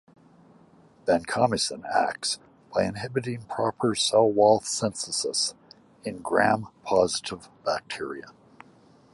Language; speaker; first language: English; native; English